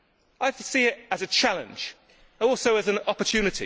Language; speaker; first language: English; native; English